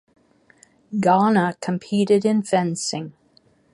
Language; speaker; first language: English; native; English